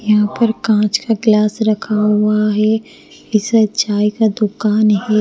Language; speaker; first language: Hindi; non-native, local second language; Bhojpuri